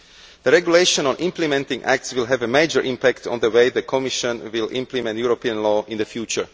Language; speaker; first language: English; non-native, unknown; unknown